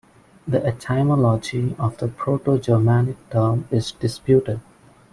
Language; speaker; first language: English; non-native, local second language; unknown